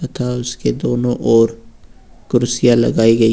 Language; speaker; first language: Hindi; native; Hindi